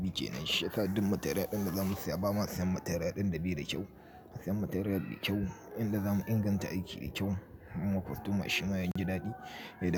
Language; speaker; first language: Hausa; native; Hausa